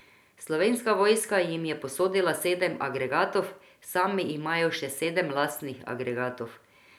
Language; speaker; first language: Slovenian; non-native, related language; Croatian